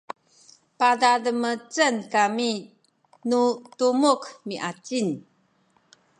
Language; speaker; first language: Sakizaya; non-native, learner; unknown